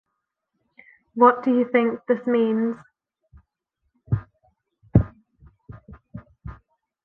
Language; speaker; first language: English; non-native, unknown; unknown